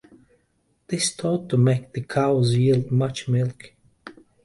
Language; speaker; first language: English; native; English